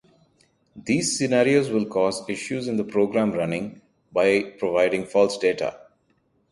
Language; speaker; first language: English; non-native, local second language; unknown